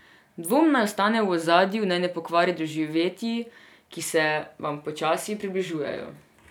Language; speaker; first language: Slovenian; non-native, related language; Serbian